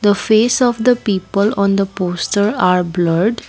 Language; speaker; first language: English; non-native, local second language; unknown